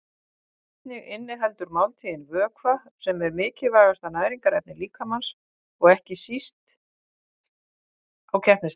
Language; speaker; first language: Icelandic; native; Icelandic